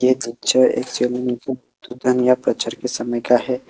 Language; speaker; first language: Hindi; non-native, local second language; Assamese